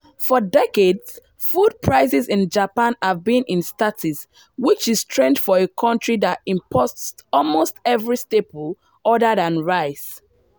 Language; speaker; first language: English; non-native, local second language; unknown